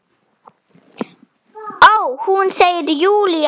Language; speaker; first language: Icelandic; non-native, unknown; German